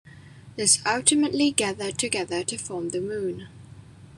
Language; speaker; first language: English; non-native, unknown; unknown